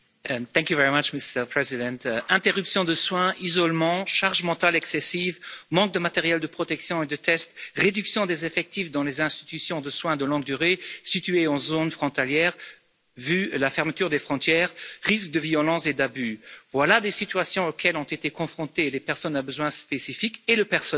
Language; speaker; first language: French; non-native, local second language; Luxembourgish